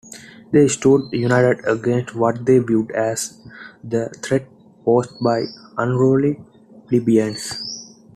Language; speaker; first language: English; non-native, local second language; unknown